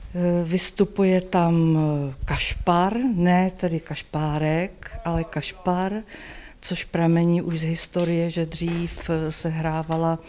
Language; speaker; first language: Czech; native; Czech